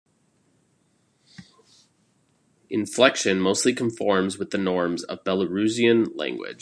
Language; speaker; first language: English; native; English